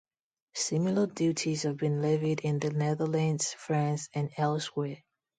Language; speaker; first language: English; non-native, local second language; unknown